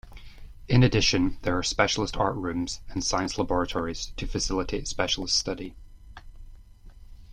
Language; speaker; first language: English; native; English